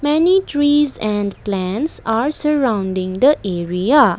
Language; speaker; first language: English; non-native, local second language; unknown